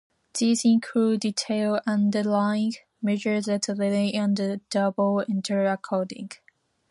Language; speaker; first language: English; non-native, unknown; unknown